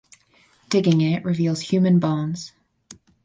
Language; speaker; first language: English; native; English